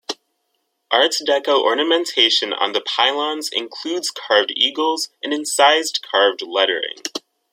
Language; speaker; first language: English; native; English